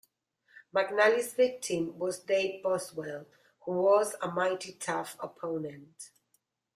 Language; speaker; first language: English; non-native, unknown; Spanish